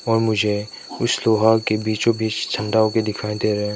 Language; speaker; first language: Hindi; non-native, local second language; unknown